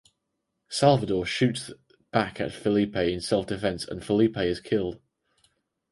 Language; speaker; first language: English; native; English